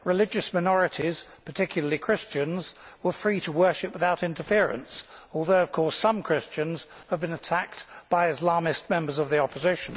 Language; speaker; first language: English; native; English